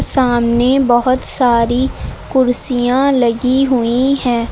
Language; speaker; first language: Hindi; native; Hindi